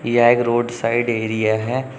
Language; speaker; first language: Hindi; native; Hindi